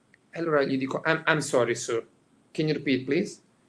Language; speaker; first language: English; non-native, learner; Italian